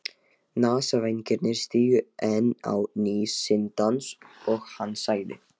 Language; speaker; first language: Icelandic; non-native, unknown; Lithuanian